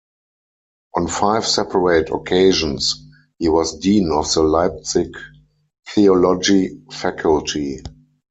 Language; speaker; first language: English; non-native, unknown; German